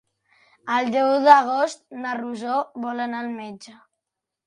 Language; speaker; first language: Catalan; native; Catalan